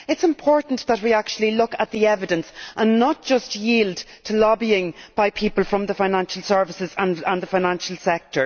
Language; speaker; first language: English; native; English